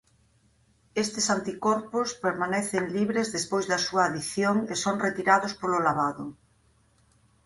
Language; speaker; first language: Galician; native; Galician